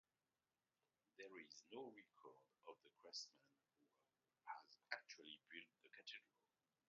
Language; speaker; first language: English; non-native, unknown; French